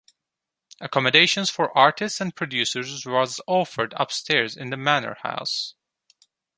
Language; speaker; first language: English; non-native, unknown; Turkish